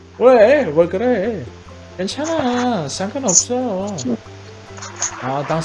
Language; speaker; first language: Korean; non-native, learner; Indonesian